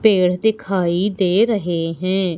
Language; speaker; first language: Hindi; native; Hindi